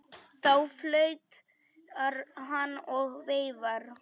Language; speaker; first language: Icelandic; non-native, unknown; Polish